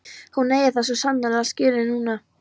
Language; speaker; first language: Icelandic; non-native, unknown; Polish